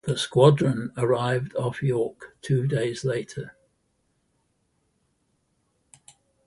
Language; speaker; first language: English; native; English